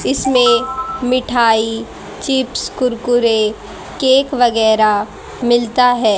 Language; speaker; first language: Hindi; native; Hindi